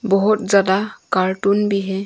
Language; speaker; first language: Hindi; non-native, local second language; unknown